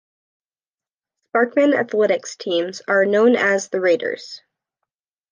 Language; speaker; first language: English; native; English